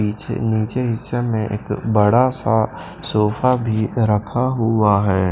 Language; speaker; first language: Hindi; non-native, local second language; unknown